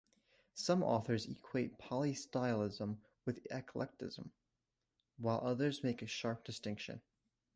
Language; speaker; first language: English; native; English